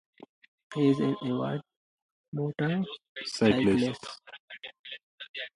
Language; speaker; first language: English; native; English